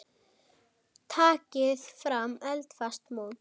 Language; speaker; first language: Icelandic; native; Icelandic